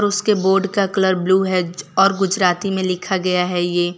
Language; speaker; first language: Hindi; non-native, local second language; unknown